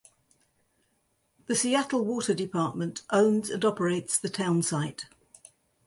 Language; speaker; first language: English; native; English